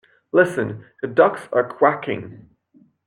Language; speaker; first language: English; non-native, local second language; French